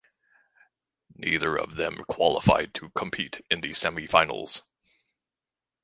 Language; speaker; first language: English; native; English